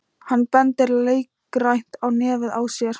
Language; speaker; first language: Icelandic; non-native, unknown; Thai